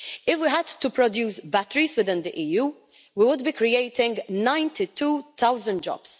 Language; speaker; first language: English; non-native, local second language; Maltese